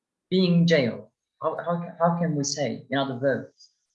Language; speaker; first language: English; non-native, fluent; Turkish